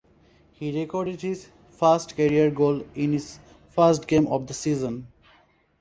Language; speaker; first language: English; non-native, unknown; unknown